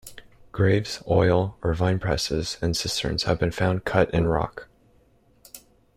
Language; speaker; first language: English; native; English